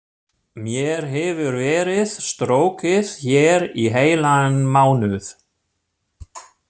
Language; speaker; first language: Icelandic; non-native, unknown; German